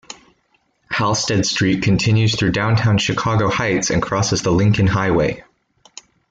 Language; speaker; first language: English; native; English